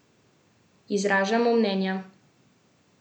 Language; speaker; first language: Slovenian; native; Slovenian